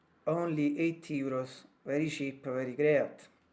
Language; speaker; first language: English; non-native, learner; Italian